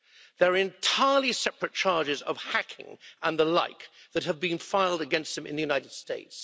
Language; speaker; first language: English; native; English